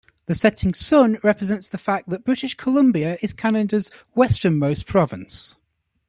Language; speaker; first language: English; native; English